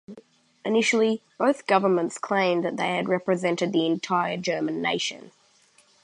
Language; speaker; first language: English; native; English